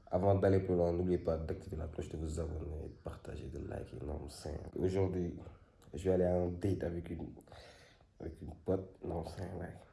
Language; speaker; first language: French; non-native, local second language; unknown